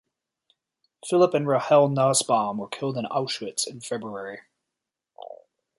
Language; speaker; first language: English; native; English